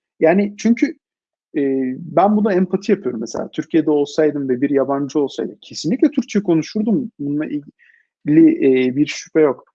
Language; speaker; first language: Turkish; native; Turkish